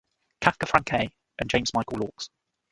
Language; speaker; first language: English; native; English